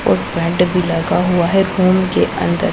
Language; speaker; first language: Hindi; non-native, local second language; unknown